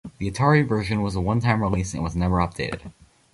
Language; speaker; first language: English; native; English